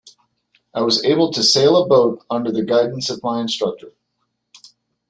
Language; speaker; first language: English; native; English